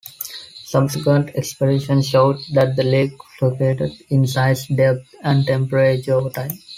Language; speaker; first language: English; non-native, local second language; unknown